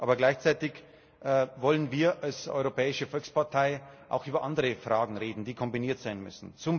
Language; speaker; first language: German; native; German